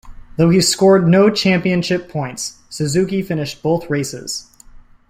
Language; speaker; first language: English; native; English